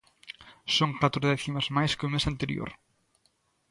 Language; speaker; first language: Galician; native; Galician